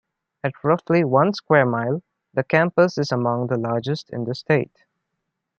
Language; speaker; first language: English; non-native, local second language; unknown